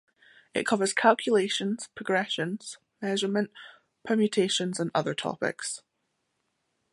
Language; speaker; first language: English; native; English